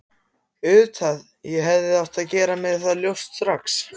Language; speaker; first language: Icelandic; non-native, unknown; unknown